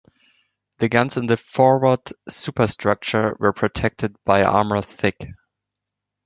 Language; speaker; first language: English; non-native, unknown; German